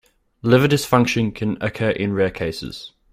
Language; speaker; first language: English; native; English